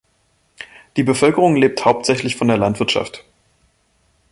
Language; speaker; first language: German; native; German